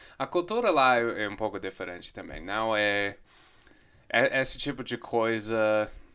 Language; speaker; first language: Portuguese; non-native, fluent; English